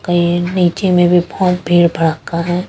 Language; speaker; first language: Hindi; non-native, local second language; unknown